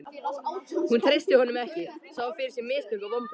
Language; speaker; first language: Icelandic; native; Icelandic